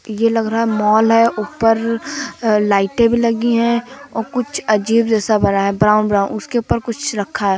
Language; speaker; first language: Hindi; native; Hindi